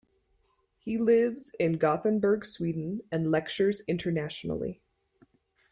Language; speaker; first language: English; native; English